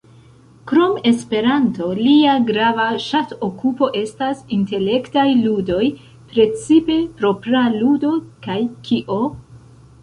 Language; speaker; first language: Esperanto; non-native, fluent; Central Kurdish